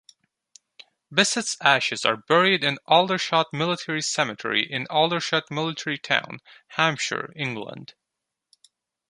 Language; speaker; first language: English; non-native, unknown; Turkish